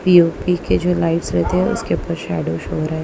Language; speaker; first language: Hindi; non-native, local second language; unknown